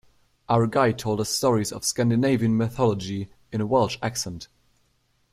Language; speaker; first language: English; non-native, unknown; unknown